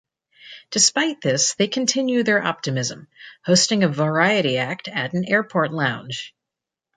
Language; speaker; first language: English; native; English